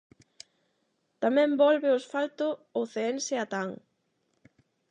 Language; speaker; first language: Galician; non-native, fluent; Spanish